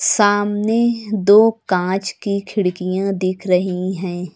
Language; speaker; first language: Hindi; native; Hindi